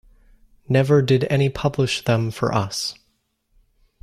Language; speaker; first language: English; native; English